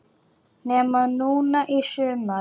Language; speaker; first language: Icelandic; native; Icelandic